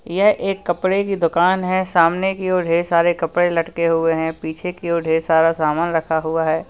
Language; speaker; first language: Hindi; native; Hindi